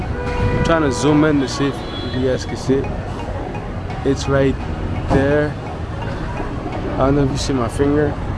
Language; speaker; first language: English; native; English